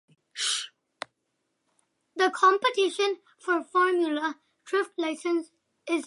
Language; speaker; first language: English; native; English